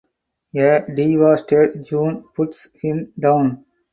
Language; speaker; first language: English; non-native, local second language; Tamil